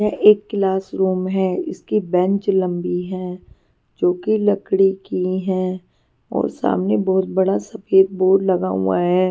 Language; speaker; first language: Hindi; non-native, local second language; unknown